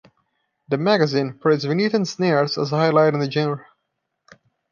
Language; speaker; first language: English; non-native, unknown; Portuguese